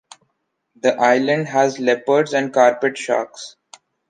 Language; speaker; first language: English; non-native, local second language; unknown